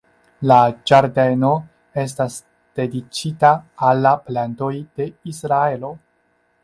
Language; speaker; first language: Esperanto; non-native, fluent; Chinese